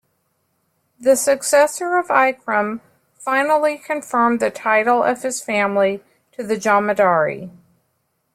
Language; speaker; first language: English; native; English